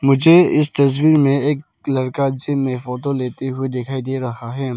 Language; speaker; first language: Hindi; non-native, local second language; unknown